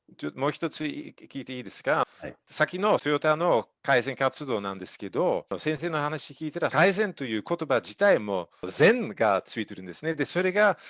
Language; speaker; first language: Japanese; non-native, fluent; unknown